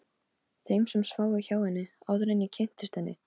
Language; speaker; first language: Icelandic; non-native, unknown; Polish